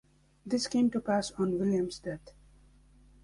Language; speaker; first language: English; native; English